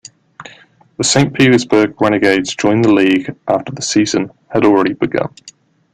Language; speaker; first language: English; native; English